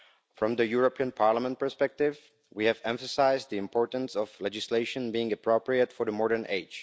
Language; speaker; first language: English; non-native, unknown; Czech